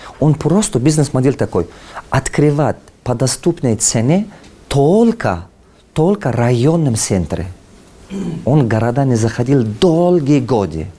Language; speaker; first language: Russian; non-native, local second language; Tajik